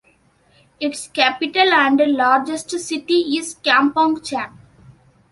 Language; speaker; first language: English; non-native, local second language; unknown